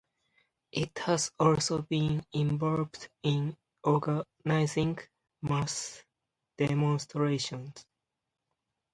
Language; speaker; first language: English; non-native, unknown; Japanese